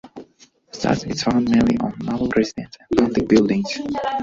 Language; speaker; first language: English; native; English